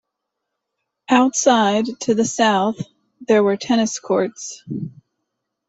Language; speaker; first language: English; native; English